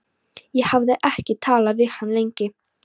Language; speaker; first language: Icelandic; non-native, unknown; Polish